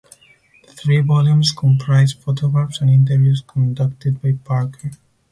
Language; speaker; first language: English; non-native, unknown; Spanish